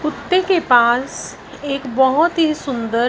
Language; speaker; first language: Hindi; non-native, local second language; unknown